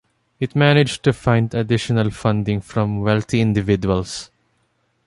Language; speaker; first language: English; non-native, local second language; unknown